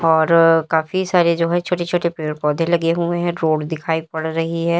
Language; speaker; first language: Hindi; native; Hindi